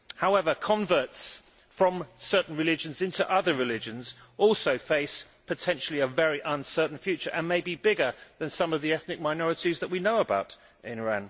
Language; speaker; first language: English; native; English